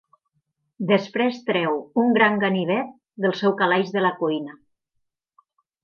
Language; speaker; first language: Catalan; native; Catalan